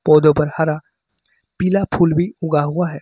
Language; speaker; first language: Hindi; native; Hindi